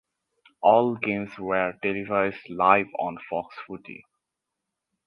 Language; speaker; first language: English; non-native, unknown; Bangla